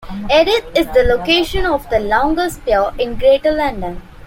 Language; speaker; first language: English; non-native, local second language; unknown